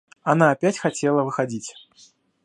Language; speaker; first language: Russian; native; Russian